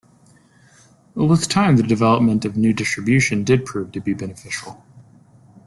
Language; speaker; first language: English; native; English